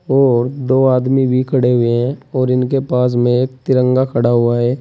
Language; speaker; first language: Hindi; native; Hindi